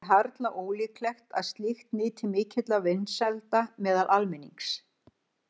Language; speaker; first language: Icelandic; native; Icelandic